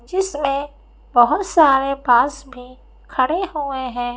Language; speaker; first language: Hindi; native; Hindi